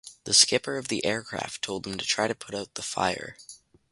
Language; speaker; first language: English; native; English